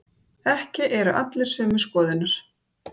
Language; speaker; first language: Icelandic; native; Icelandic